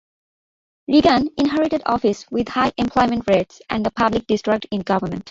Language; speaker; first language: English; non-native, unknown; Bangla